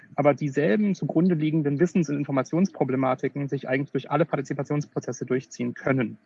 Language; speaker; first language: German; native; German